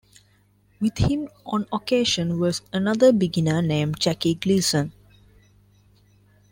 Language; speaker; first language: English; non-native, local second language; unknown